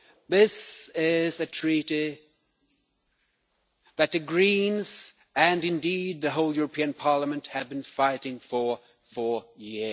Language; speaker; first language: English; non-native, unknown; Swedish